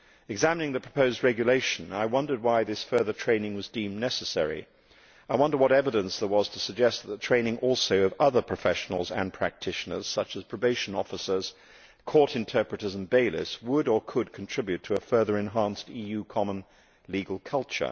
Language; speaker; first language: English; native; English